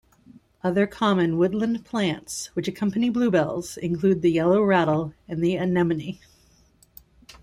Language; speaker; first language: English; native; English